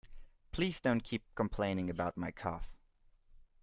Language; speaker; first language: English; non-native, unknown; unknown